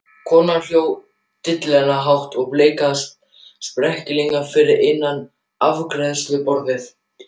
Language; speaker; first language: Icelandic; non-native, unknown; German